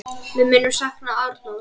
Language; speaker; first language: Icelandic; native; Icelandic